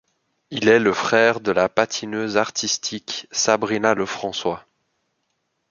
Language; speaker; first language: French; native; French